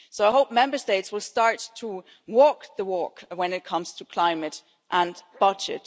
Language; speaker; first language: English; non-native, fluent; German